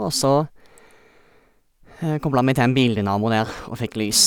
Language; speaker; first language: Norwegian; native; Norwegian